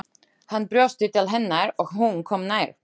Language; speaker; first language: Icelandic; non-native, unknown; Slovak